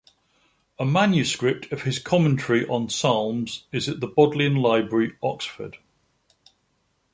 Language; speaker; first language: English; native; English